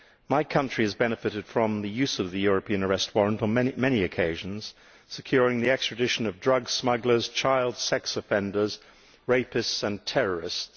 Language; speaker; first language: English; native; English